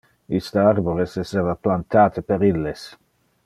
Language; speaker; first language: Interlingua; non-native, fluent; Dutch